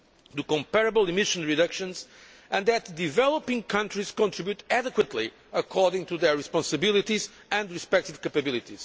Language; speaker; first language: English; non-native, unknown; Portuguese